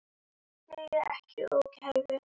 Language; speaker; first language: Icelandic; native; Icelandic